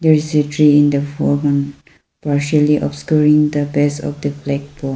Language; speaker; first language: English; non-native, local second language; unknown